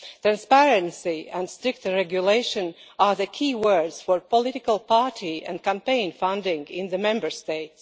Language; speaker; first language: English; non-native, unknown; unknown